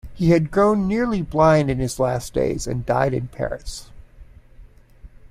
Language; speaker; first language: English; native; English